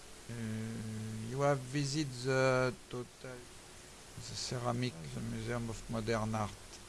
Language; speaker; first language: English; non-native, learner; French